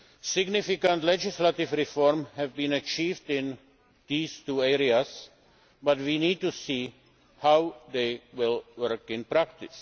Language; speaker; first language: English; non-native, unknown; Czech